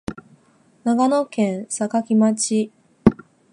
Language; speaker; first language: Japanese; non-native, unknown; Chinese